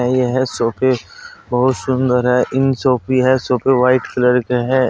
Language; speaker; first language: Hindi; native; Hindi